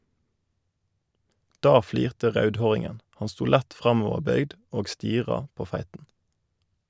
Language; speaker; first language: Norwegian; native; Norwegian